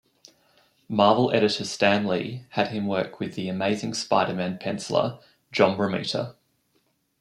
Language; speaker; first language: English; native; English